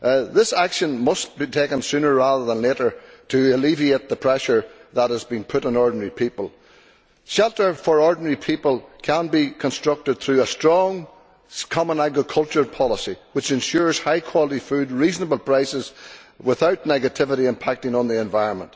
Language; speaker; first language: English; native; English